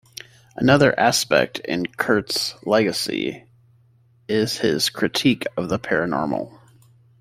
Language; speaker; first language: English; native; English